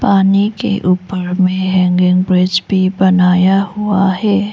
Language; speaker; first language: Hindi; non-native, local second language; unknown